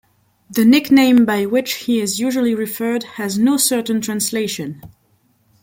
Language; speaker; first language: English; non-native, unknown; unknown